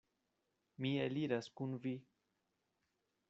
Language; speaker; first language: Esperanto; non-native, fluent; Spanish